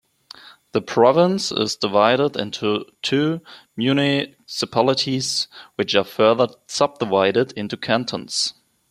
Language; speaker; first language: English; non-native, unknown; German